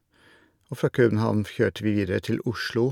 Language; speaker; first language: Norwegian; non-native, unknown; Dutch